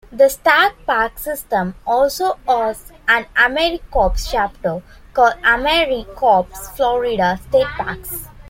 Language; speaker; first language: English; non-native, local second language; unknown